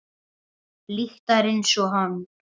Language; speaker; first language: Icelandic; native; Icelandic